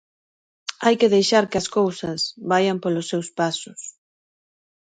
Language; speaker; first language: Galician; native; Galician